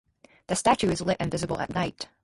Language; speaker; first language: English; native; English